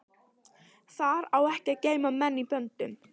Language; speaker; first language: Icelandic; non-native, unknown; Italian